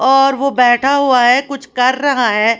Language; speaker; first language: Hindi; native; Hindi